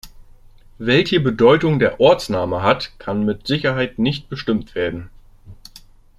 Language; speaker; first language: German; native; German